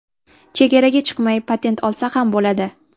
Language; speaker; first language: Uzbek; native; Uzbek